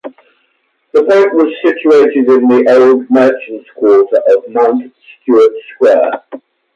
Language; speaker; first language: English; native; English